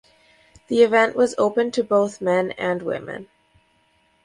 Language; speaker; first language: English; native; English